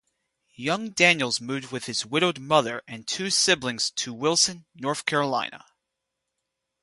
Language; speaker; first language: English; native; English